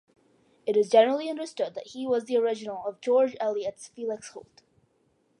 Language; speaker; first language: English; early bilingual, other home language; Malayalam